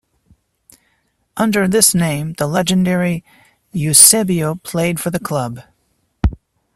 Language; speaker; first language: English; native; English